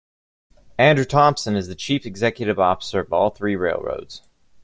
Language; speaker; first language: English; native; English